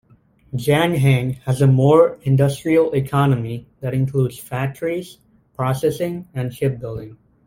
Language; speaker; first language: English; native; English